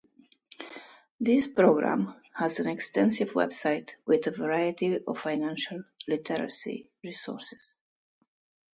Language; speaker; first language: English; non-native, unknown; Romanian